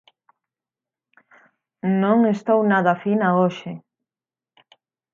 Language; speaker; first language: Galician; native; Galician